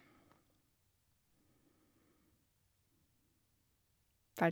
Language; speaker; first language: Norwegian; native; Norwegian